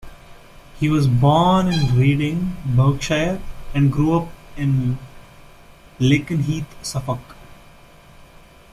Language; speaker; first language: English; non-native, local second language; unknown